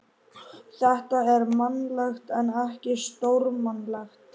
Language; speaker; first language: Icelandic; native; Icelandic